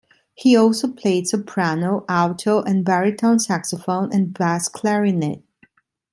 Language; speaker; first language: English; non-native, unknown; Italian